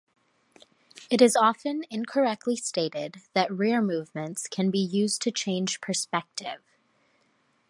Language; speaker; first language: English; native; English